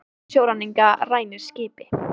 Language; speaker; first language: Icelandic; native; Icelandic